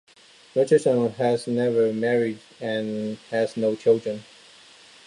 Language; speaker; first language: English; non-native, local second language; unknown